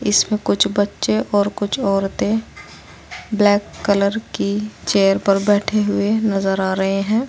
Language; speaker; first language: Hindi; native; Hindi